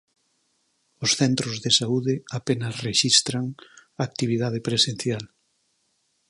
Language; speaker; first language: Galician; native; Galician